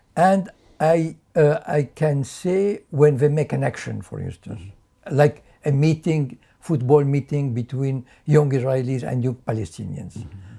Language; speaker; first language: English; non-native, fluent; French